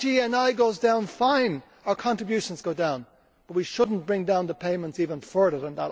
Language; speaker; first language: English; native; English